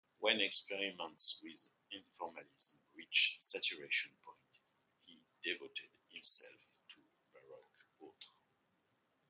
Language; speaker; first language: English; non-native, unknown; French